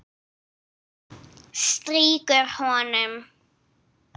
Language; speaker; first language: Icelandic; non-native, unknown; English